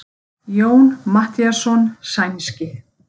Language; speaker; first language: Icelandic; native; Icelandic